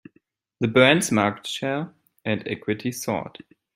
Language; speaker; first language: English; non-native, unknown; German